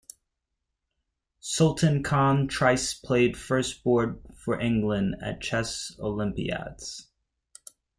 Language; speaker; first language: English; native; English